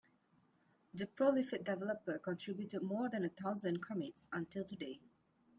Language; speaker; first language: English; non-native, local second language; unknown